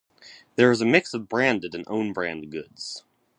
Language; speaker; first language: English; native; English